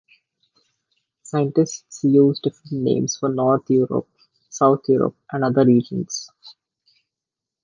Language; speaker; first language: English; non-native, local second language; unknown